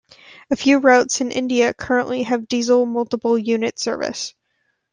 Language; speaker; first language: English; native; English